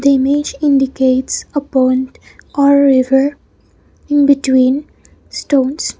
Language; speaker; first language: English; non-native, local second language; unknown